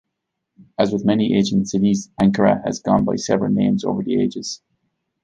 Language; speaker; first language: English; native; English